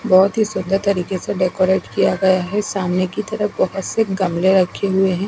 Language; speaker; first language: Hindi; non-native, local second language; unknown